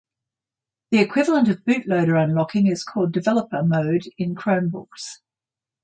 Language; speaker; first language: English; native; English